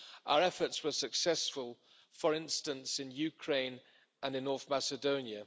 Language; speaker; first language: English; non-native, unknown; German